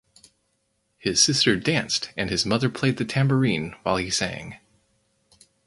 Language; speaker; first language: English; native; English